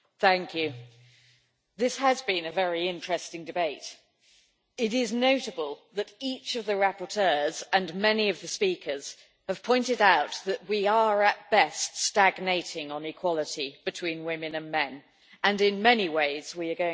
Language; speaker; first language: English; native; English